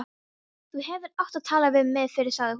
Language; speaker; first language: Icelandic; non-native, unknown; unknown